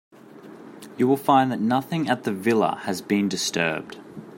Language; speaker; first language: English; native; English